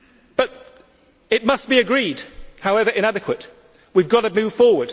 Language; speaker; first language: English; native; English